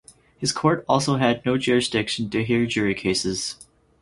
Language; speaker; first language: English; native; English